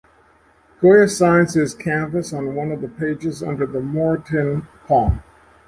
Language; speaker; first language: English; native; English